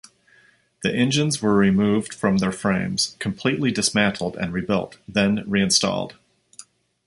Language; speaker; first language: English; native; English